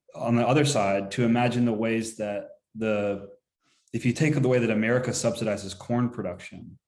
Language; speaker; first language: English; native; English